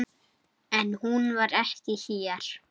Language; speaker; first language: Icelandic; native; Icelandic